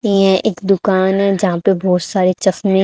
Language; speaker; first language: Hindi; native; Hindi